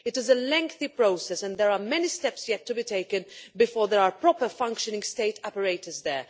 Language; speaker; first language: English; non-native, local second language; Maltese